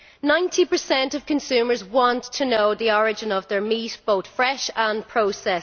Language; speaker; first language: English; native; English